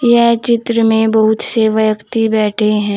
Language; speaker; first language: Hindi; native; Hindi